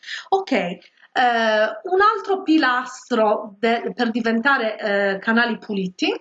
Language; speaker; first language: Italian; native; Italian